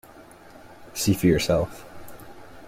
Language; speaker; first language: English; native; English